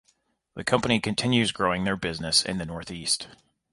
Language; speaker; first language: English; native; English